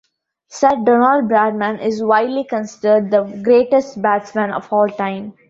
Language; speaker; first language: English; non-native, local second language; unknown